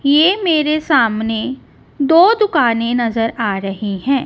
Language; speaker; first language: Hindi; non-native, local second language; Punjabi